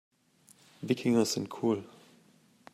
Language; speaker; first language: German; native; German